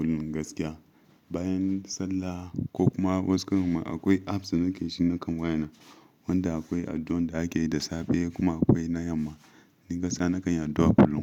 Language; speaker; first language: Hausa; non-native, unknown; Yoruba